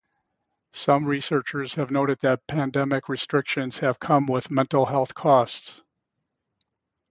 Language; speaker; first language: English; native; English